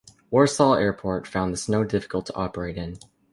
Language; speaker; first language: English; native; English